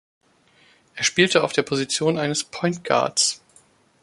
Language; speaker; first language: German; native; German